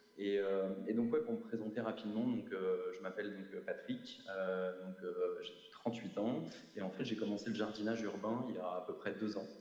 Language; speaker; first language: French; native; French